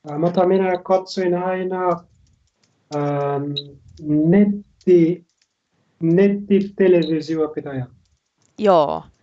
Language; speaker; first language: Finnish; non-native, learner; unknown